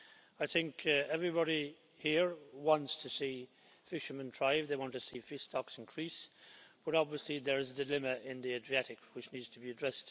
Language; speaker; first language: English; native; English